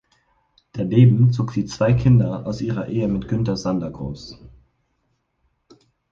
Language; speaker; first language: German; native; German